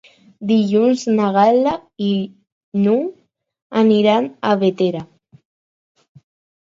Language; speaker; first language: Catalan; non-native, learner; Spanish